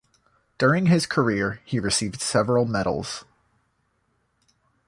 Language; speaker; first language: English; native; English